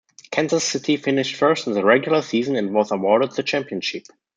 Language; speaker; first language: English; non-native, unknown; German